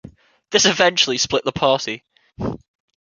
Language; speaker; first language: English; native; English